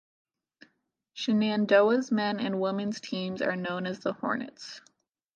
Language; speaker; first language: English; native; English